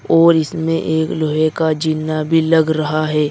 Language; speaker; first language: Hindi; native; Hindi